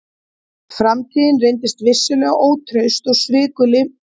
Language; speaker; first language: Icelandic; native; Icelandic